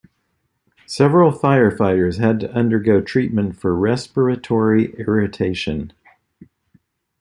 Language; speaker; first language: English; native; English